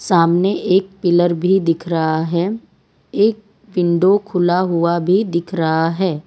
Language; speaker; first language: Hindi; non-native, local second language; Gujarati